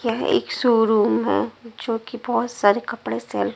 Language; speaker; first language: Hindi; non-native, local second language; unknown